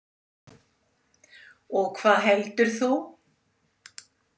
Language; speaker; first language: Icelandic; native; Icelandic